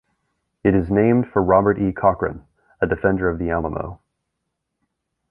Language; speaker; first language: English; native; English